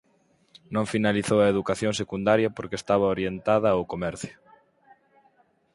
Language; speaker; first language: Galician; native; Galician